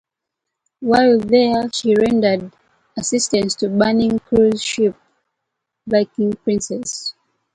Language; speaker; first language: English; native; English